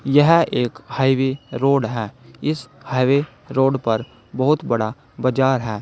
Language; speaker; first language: Hindi; native; Hindi